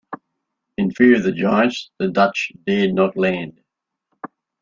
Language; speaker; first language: English; native; English